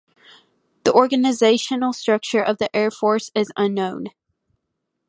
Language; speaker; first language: English; native; English